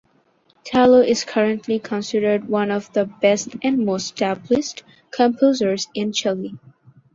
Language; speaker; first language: English; non-native, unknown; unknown